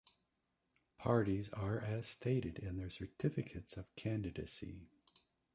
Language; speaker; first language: English; native; English